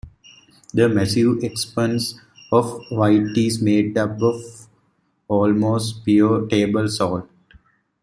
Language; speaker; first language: English; native; English